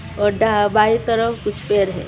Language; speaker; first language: Hindi; non-native, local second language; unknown